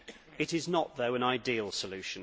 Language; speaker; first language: English; native; English